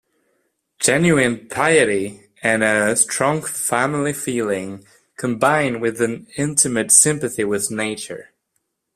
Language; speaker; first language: English; non-native, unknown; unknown